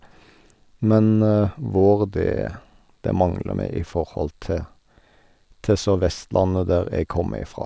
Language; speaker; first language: Norwegian; native; Norwegian